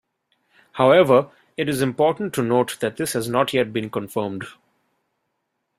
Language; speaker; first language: English; non-native, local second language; Bangla